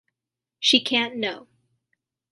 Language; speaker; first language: English; native; English